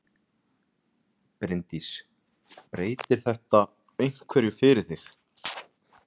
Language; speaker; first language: Icelandic; native; Icelandic